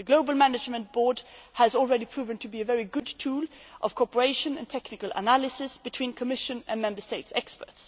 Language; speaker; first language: English; non-native, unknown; Swedish